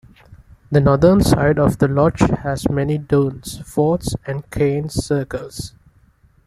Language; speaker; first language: English; non-native, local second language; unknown